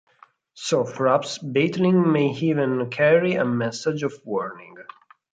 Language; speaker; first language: English; non-native, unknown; Italian